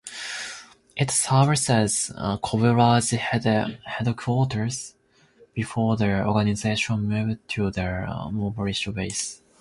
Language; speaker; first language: English; non-native, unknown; Japanese